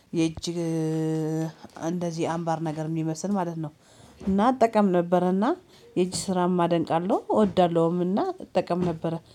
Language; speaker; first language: Amharic; native; Amharic